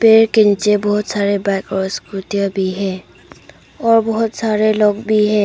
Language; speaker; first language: Hindi; early bilingual, other home language; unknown